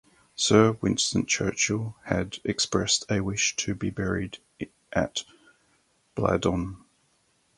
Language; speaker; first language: English; native; English